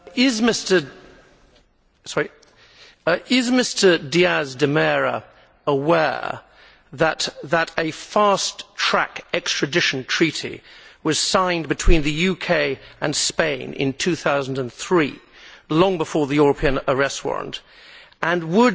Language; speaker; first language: English; native; English